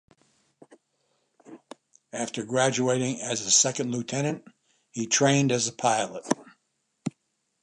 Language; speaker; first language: English; native; English